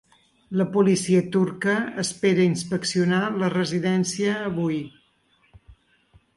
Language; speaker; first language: Catalan; native; Catalan